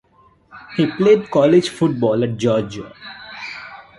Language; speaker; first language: English; non-native, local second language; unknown